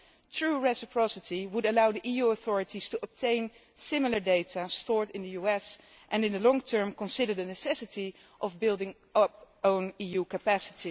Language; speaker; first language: English; non-native, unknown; Dutch